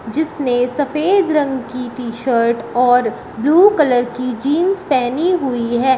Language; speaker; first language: Hindi; native; Hindi